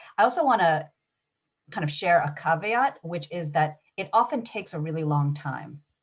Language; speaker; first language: English; early bilingual, other home language; Hebrew